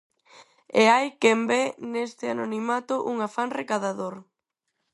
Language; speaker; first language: Galician; non-native, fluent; Spanish